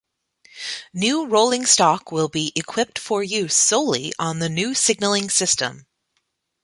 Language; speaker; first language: English; native; English